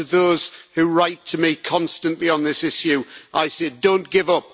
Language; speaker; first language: English; native; English